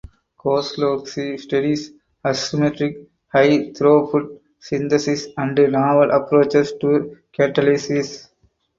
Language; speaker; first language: English; non-native, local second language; Tamil